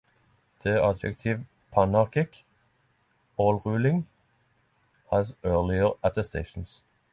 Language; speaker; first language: English; non-native, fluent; Norwegian